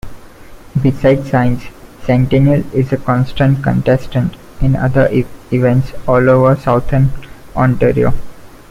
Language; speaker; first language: English; non-native, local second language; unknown